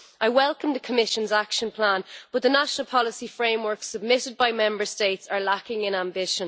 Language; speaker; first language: English; native; English